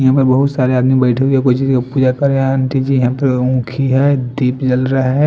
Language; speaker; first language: Hindi; non-native, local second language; Bhojpuri